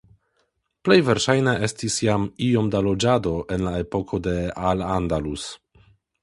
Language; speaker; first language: Esperanto; non-native, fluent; Polish